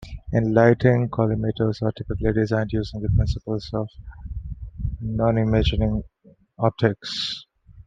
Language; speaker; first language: English; non-native, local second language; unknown